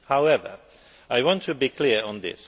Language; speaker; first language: English; non-native, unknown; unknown